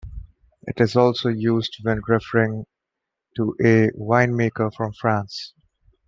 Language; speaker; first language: English; non-native, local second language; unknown